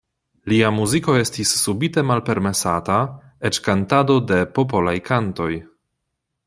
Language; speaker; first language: Esperanto; non-native, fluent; Polish